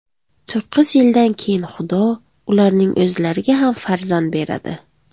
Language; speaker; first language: Uzbek; non-native, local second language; Tajik